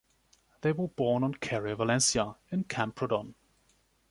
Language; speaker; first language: English; non-native, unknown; German